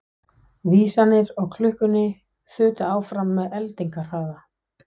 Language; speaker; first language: Icelandic; non-native, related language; Danish